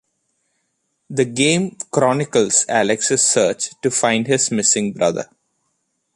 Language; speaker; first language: English; non-native, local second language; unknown